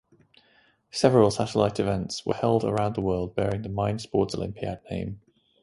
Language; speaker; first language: English; native; English